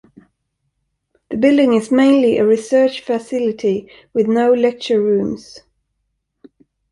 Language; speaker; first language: English; non-native, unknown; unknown